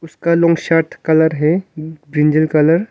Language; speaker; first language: Hindi; non-native, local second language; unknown